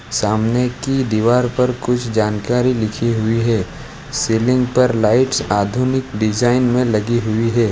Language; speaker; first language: Hindi; non-native, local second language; Gujarati